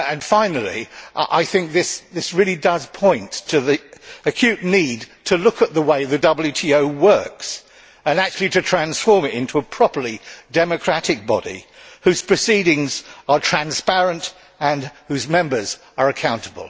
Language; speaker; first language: English; native; English